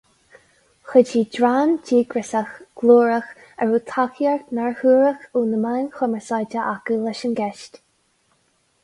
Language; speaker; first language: Irish; non-native, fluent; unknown